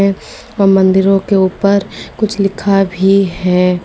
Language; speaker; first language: Hindi; native; Hindi